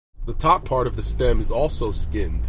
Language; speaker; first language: English; native; English